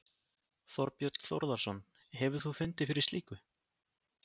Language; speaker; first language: Icelandic; native; Icelandic